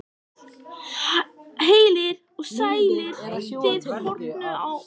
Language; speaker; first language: Icelandic; native; Icelandic